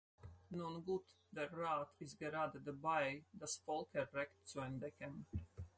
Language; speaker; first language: German; non-native, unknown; Latvian